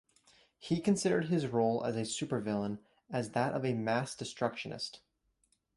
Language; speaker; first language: English; native; English